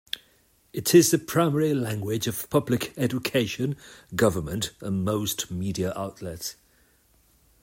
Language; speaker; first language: English; non-native, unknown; Catalan